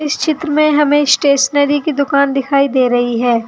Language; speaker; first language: Hindi; native; Hindi